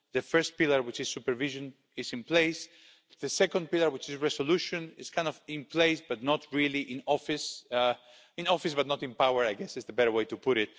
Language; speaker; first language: English; non-native, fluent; Spanish